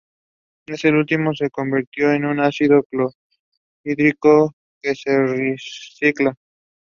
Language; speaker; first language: English; non-native, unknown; Spanish